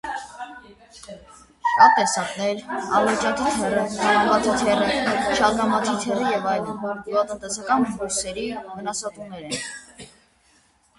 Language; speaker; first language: Armenian; native; Armenian